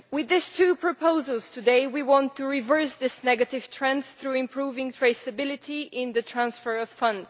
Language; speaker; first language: English; non-native, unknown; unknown